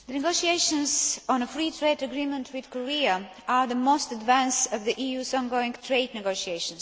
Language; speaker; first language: English; non-native, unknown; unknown